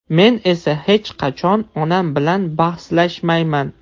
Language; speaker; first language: Uzbek; non-native, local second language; Russian